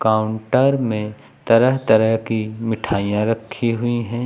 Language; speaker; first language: Hindi; native; Hindi